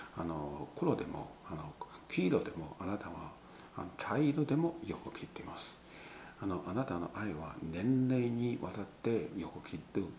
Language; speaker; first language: Japanese; non-native, fluent; Chinese